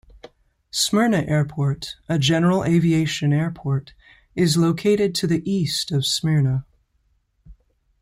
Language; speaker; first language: English; native; English